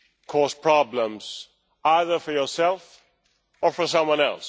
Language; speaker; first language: English; non-native, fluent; Swedish